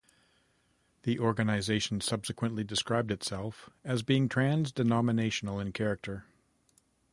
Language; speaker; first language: English; native; English